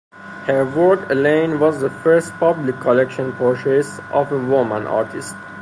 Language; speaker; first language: English; non-native, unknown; Persian